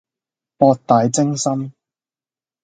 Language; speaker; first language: Cantonese; native; Cantonese